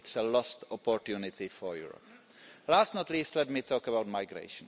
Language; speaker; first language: English; non-native, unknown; Czech